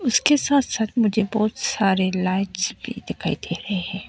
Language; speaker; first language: Hindi; non-native, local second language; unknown